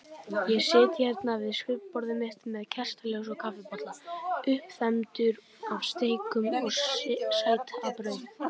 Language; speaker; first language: Icelandic; native; Icelandic